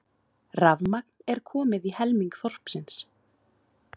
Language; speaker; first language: Icelandic; native; Icelandic